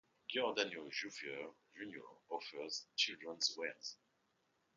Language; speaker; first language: English; non-native, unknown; French